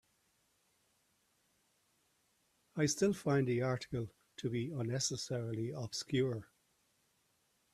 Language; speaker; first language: English; native; English